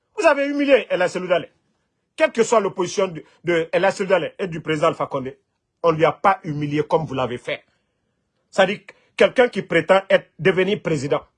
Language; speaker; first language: French; non-native, local second language; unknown